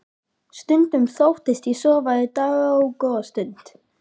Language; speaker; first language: Icelandic; native; Icelandic